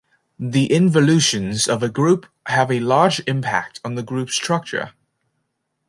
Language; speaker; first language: English; native; English